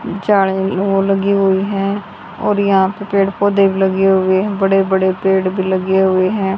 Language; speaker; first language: Hindi; native; Hindi